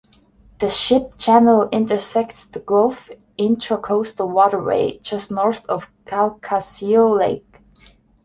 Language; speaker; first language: English; non-native, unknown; Estonian